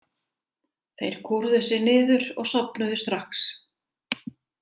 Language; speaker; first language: Icelandic; native; Icelandic